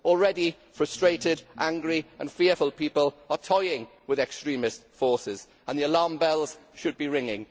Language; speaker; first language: English; native; English